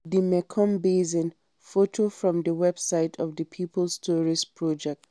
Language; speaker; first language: English; non-native, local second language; Hausa